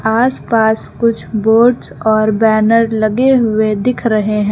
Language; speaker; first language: Hindi; native; Hindi